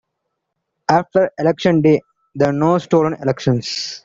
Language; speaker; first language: English; non-native, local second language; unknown